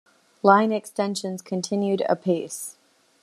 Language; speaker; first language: English; native; English